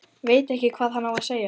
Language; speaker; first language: Icelandic; native; Icelandic